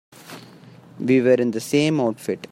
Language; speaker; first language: English; non-native, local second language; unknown